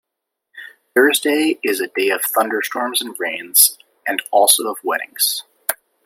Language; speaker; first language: English; native; English